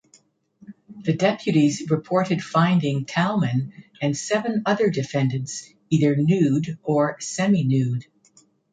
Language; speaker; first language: English; native; English